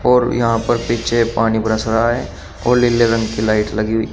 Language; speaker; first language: Hindi; native; Hindi